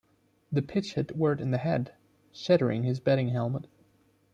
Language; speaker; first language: English; non-native, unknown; German